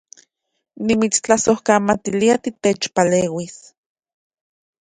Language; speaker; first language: Central Puebla Nahuatl; native; Central Puebla Nahuatl